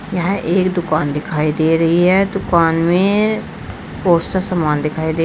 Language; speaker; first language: Hindi; native; Hindi